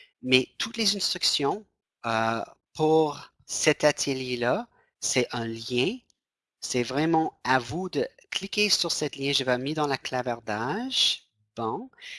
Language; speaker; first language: French; non-native, fluent; English